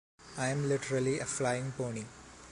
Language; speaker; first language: English; non-native, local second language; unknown